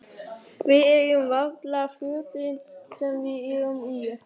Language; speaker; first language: Icelandic; non-native, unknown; German